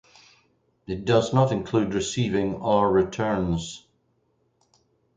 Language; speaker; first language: English; native; English